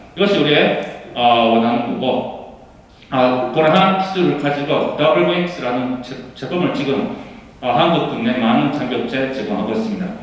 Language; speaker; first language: Korean; early bilingual, heritage; Korean